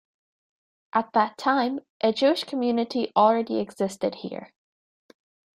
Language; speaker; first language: English; native; English